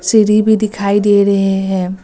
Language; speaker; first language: Hindi; native; Hindi